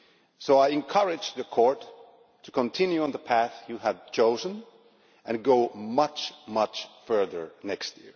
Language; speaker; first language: English; non-native, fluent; Finnish